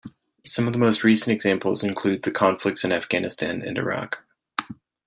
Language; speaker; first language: English; non-native, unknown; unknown